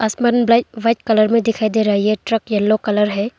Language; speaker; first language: Hindi; non-native, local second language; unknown